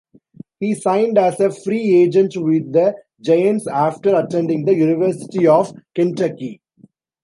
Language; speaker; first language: English; non-native, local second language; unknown